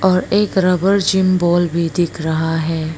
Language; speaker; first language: Hindi; non-native, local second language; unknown